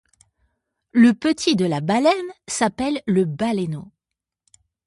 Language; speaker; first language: French; native; French